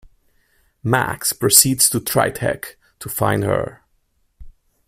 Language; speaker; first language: English; non-native, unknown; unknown